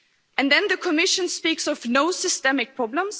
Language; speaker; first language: English; non-native, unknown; German